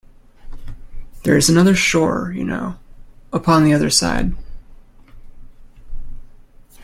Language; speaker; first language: English; native; English